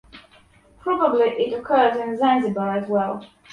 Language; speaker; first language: English; non-native, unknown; Polish